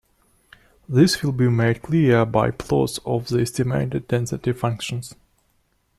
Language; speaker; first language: English; non-native, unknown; Russian